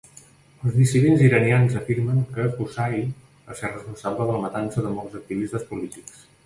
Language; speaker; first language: Catalan; native; Catalan